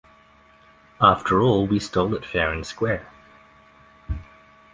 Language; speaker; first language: English; native; English